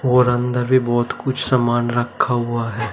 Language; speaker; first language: Hindi; native; Hindi